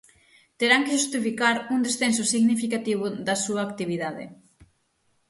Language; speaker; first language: Galician; native; Galician